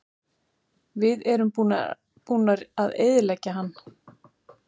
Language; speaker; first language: Icelandic; native; Icelandic